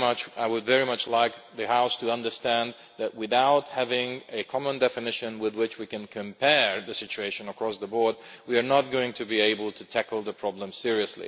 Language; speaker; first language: English; non-native, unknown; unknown